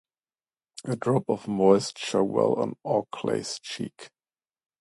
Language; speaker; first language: English; non-native, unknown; German